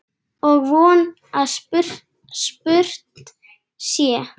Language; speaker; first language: Icelandic; native; Icelandic